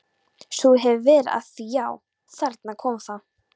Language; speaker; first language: Icelandic; non-native, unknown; Polish